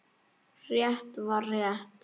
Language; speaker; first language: Icelandic; native; Icelandic